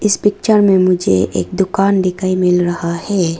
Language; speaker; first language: Hindi; non-native, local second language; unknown